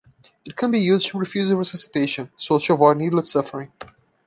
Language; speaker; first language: English; non-native, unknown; Portuguese